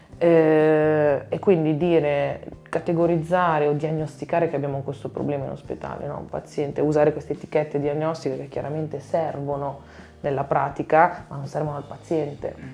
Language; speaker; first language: Italian; native; Italian